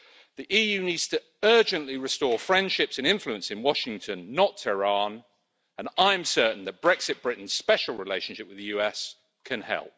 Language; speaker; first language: English; native; English